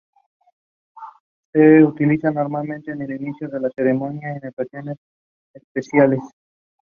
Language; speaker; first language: English; non-native, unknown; Spanish